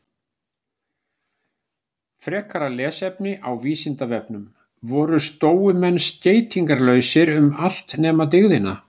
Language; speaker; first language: Icelandic; native; Icelandic